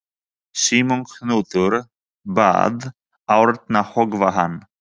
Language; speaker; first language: Icelandic; non-native, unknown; Polish